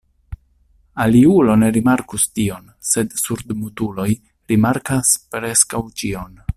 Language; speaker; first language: Esperanto; non-native, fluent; Italian